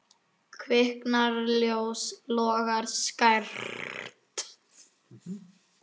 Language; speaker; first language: Icelandic; native; Icelandic